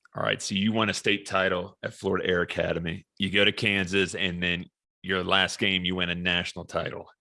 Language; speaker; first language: English; native; English